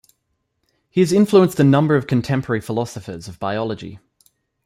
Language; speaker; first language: English; native; English